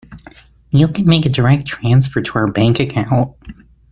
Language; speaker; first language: English; native; English